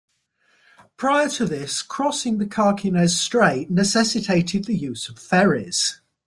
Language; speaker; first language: English; native; English